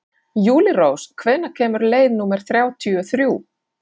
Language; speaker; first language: Icelandic; non-native, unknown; Finnish